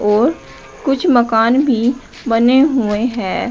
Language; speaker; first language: Hindi; native; Hindi